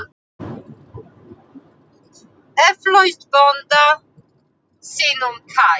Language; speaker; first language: Icelandic; non-native, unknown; English